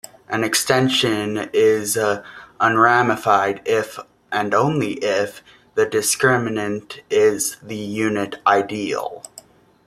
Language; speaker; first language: English; native; English